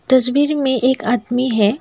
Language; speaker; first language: Hindi; non-native, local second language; Assamese